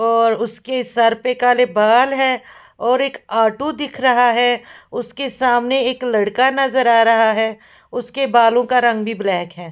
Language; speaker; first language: Hindi; non-native, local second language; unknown